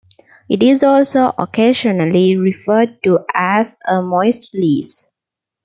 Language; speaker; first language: English; non-native, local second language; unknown